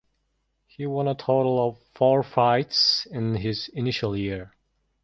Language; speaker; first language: English; non-native, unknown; Mongolian